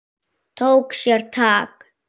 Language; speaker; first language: Icelandic; native; Icelandic